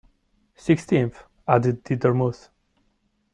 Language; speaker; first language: English; non-native, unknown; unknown